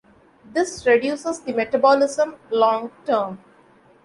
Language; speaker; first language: English; non-native, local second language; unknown